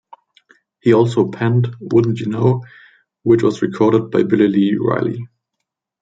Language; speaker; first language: English; non-native, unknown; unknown